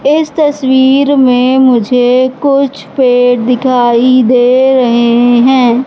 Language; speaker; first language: Hindi; native; Hindi